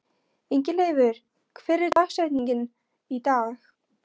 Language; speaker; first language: Icelandic; non-native, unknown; Polish